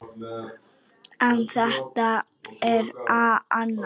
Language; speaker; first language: Icelandic; native; Icelandic